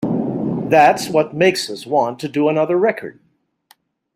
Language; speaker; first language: English; non-native, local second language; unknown